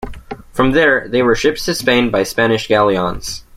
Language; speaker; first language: English; native; English